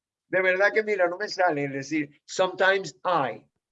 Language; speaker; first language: Spanish; native; Spanish